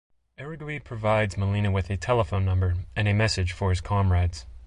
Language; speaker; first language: English; native; English